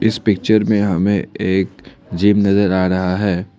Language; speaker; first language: Hindi; non-native, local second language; Assamese